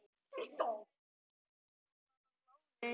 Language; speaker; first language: Icelandic; native; Icelandic